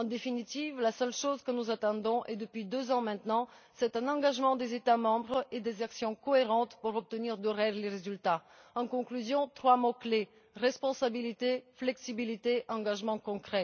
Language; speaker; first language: French; non-native, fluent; Bulgarian